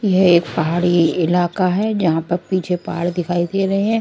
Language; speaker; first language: Hindi; non-native, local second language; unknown